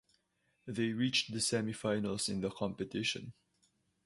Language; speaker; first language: English; non-native, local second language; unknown